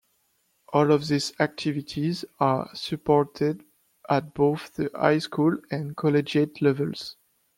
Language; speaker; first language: English; non-native, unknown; French